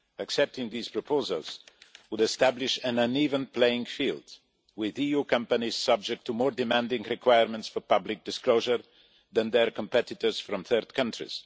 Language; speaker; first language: English; non-native, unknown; Polish